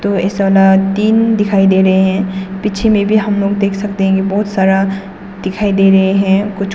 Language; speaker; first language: Hindi; non-native, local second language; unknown